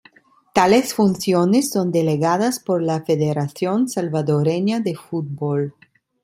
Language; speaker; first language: Spanish; non-native, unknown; Italian